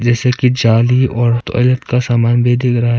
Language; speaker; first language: Hindi; non-native, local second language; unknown